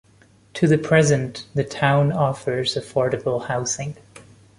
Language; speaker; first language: English; non-native, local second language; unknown